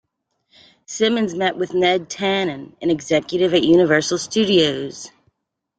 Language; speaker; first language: English; native; English